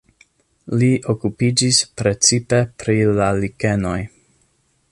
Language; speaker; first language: Esperanto; non-native, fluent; English